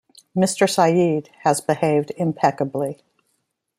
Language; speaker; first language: English; native; English